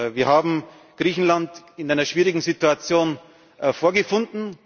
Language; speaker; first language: German; native; German